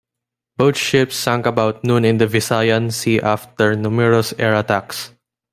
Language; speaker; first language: English; non-native, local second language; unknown